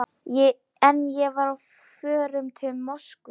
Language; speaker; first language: Icelandic; non-native, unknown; Polish